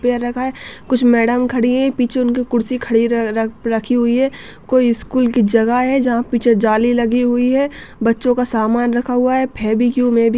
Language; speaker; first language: Hindi; non-native, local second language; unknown